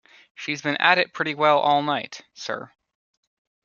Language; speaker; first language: English; native; English